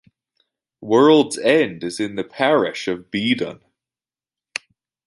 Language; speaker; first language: English; native; English